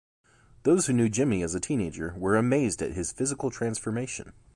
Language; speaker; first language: English; native; English